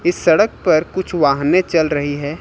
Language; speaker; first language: Hindi; native; Hindi